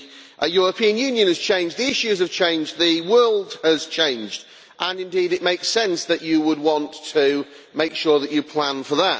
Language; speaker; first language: English; native; English